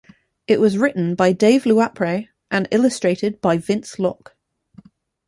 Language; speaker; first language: English; native; English